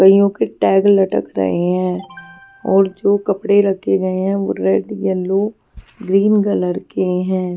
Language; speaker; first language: Hindi; non-native, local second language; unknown